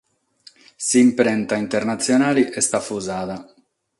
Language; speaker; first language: Sardinian; non-native, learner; Catalan